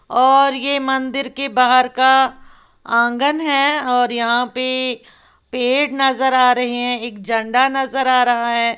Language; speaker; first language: Hindi; native; Hindi